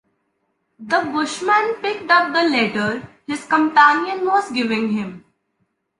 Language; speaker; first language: English; non-native, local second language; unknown